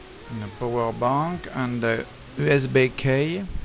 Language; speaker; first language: English; non-native, learner; French